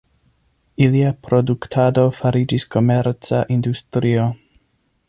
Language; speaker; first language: Esperanto; non-native, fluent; English